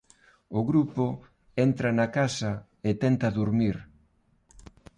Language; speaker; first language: Galician; non-native, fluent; Spanish